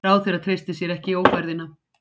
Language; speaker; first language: Icelandic; native; Icelandic